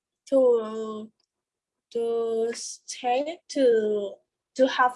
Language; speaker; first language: English; non-native, learner; Spanish